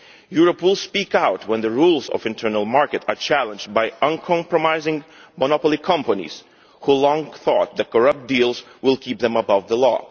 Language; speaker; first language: English; non-native, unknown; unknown